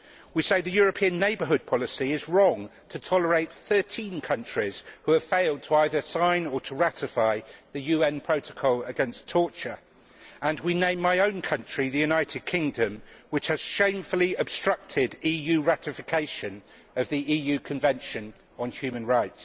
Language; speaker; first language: English; native; English